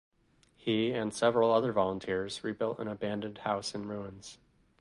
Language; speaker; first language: English; native; English